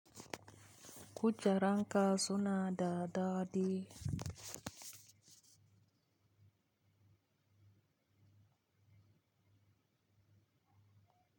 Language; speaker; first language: Hausa; native; Hausa